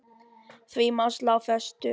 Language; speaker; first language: Icelandic; non-native, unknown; Filipino